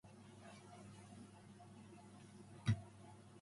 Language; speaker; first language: English; non-native, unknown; Japanese